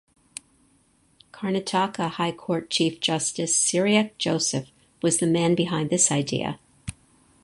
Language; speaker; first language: English; native; English